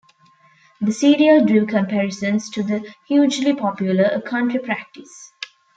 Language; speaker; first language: English; non-native, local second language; Tamil